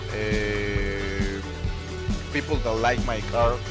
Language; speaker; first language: English; non-native, learner; Spanish